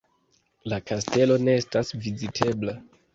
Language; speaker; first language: Esperanto; non-native, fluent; Kinyarwanda